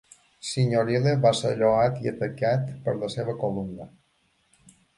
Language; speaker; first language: Catalan; native; Catalan